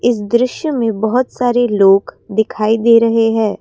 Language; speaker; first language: Hindi; non-native, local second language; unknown